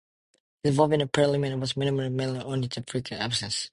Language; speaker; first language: English; non-native, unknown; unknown